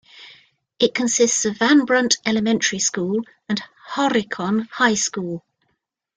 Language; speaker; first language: English; native; English